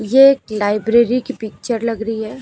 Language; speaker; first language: Hindi; native; Hindi